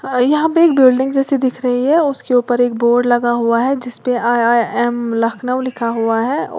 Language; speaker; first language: Hindi; native; Hindi